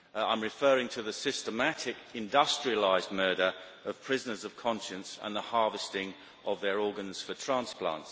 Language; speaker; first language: English; native; English